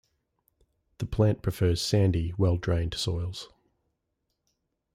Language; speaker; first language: English; native; English